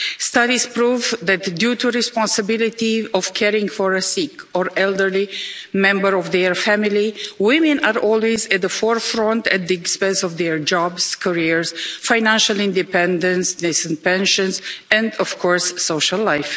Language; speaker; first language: English; non-native, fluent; Romanian